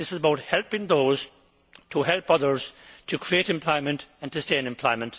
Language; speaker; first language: English; native; English